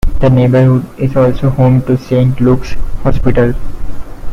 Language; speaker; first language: English; non-native, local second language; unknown